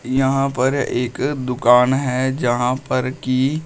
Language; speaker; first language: Hindi; native; Hindi